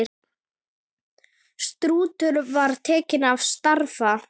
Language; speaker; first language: Icelandic; native; Icelandic